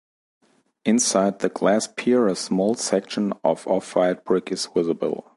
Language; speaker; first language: English; non-native, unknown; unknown